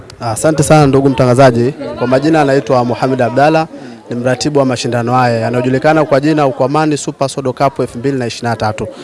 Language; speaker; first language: Swahili; native; Swahili